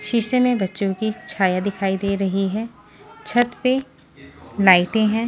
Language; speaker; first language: Hindi; non-native, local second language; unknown